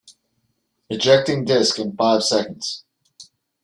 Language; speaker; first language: English; native; English